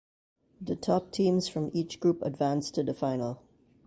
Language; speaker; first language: English; native; English